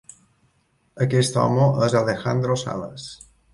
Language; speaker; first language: Catalan; native; Catalan